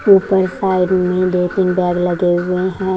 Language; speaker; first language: Hindi; native; Hindi